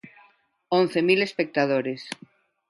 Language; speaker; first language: Galician; non-native, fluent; Spanish